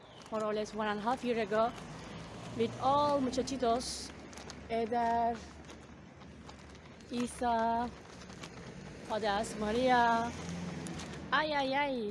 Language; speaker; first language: English; non-native, learner; Turkish